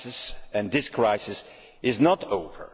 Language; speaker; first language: English; non-native, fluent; Dutch